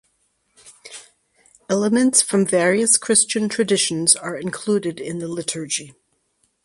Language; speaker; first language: English; native; English